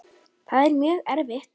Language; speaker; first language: Icelandic; native; Icelandic